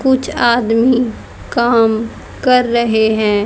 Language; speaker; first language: Hindi; native; Hindi